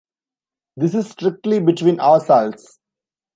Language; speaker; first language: English; non-native, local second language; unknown